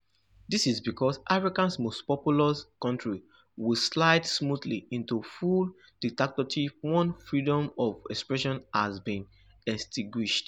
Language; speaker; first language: English; non-native, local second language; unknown